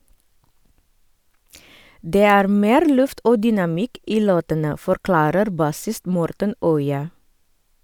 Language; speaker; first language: Norwegian; non-native, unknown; Indonesian